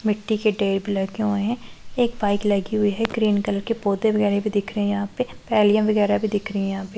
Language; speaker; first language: Hindi; non-native, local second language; Punjabi